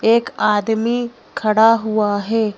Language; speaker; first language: Hindi; native; Hindi